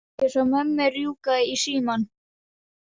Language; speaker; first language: Icelandic; non-native, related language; Danish